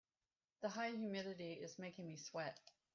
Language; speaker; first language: English; native; English